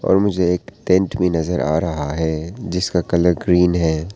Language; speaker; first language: Hindi; non-native, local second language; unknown